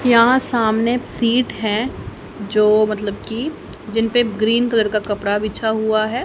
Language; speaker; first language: Hindi; native; Hindi